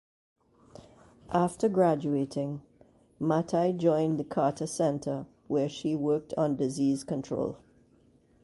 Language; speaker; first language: English; native; English